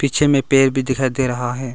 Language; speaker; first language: Hindi; non-native, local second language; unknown